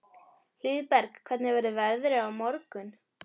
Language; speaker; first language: Icelandic; native; Icelandic